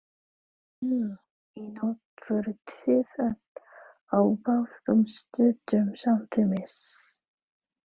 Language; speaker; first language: Icelandic; non-native, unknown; Filipino